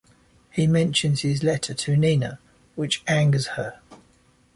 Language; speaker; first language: English; native; English